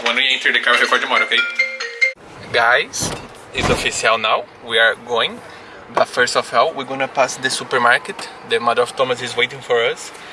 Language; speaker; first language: English; non-native, learner; Portuguese